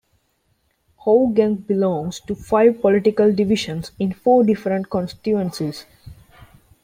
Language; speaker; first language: English; non-native, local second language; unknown